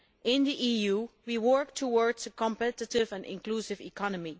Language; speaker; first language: English; non-native, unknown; Dutch